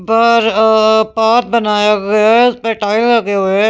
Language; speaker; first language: Hindi; non-native, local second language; Punjabi